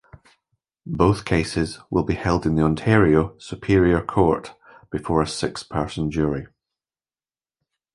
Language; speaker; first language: English; native; English